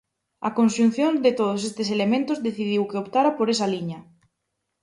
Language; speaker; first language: Galician; native; Galician